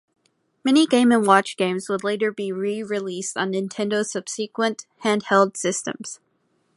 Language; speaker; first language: English; native; English